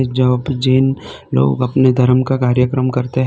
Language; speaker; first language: Hindi; non-native, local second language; Gujarati